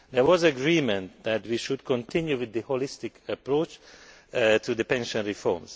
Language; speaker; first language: English; non-native, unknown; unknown